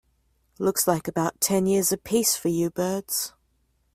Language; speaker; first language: English; native; English